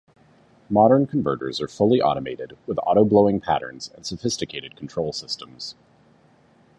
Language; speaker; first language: English; native; English